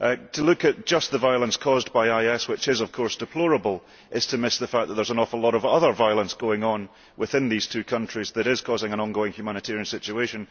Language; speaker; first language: English; early bilingual, heritage; English